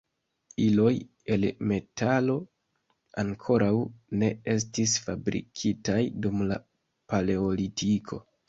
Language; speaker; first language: Esperanto; non-native, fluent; Kinyarwanda